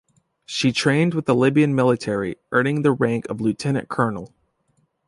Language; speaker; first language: English; native; English